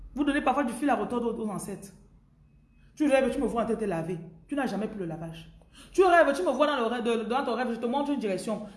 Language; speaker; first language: French; non-native, local second language; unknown